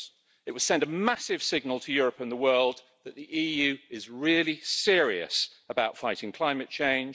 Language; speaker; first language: English; native; English